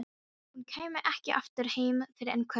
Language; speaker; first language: Icelandic; non-native, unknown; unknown